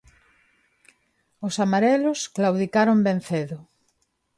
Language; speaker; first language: Galician; non-native, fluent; Spanish